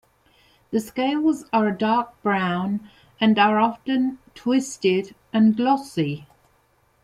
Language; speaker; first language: English; non-native, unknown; Spanish